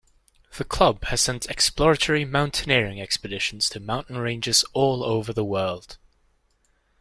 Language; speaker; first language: English; native; English